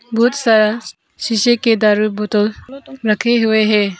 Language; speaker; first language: Hindi; non-native, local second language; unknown